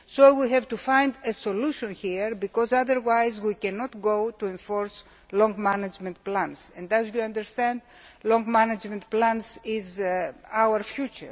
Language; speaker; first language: English; non-native, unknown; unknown